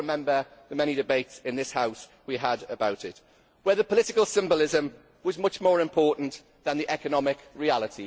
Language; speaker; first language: English; native; English